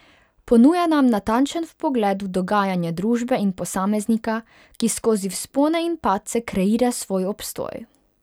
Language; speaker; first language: Slovenian; non-native, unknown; Hungarian